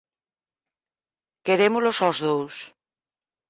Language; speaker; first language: Galician; native; Galician